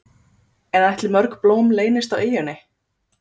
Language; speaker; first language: Icelandic; native; Icelandic